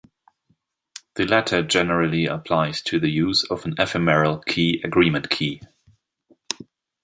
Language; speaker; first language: English; non-native, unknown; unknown